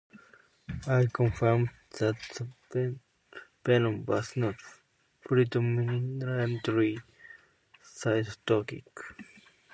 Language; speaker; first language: English; non-native, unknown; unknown